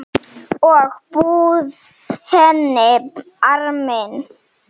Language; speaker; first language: Icelandic; non-native, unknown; Slovenian